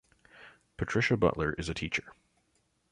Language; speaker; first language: English; native; English